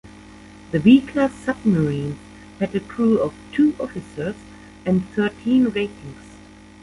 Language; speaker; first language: English; non-native, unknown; German